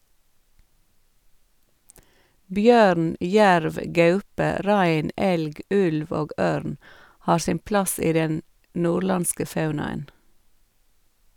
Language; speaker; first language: Norwegian; native; Norwegian